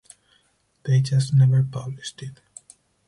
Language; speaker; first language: English; non-native, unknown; Spanish